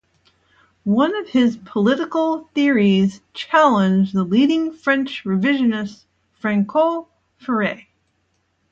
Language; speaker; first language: English; native; English